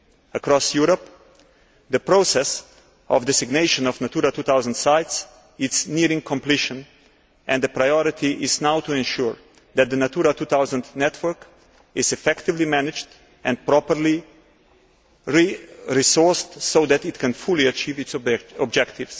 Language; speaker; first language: English; non-native, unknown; Slovenian